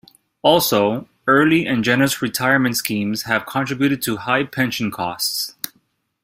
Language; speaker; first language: English; native; English